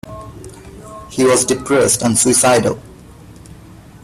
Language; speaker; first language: English; non-native, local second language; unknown